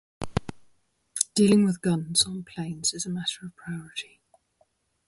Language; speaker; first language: English; native; English